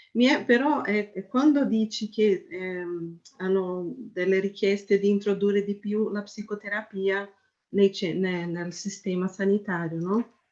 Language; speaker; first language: Italian; non-native, fluent; Portuguese